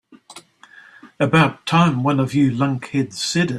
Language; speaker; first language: English; native; English